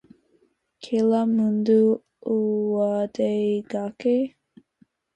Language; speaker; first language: English; native; English